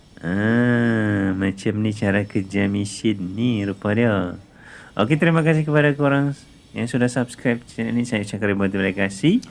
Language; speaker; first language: Malay; non-native, related language; Indonesian